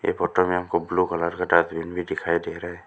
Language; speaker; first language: Hindi; early bilingual, other home language; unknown